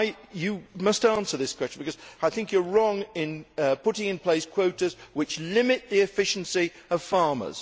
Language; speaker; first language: English; native; English